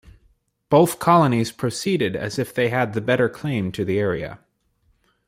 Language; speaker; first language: English; native; English